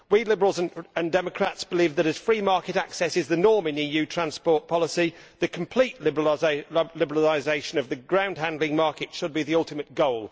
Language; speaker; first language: English; native; English